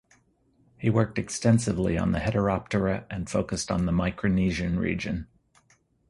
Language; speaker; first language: English; native; English